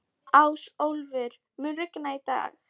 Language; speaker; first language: Icelandic; non-native, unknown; Polish